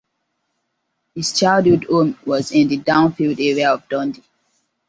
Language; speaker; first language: English; non-native, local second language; Hausa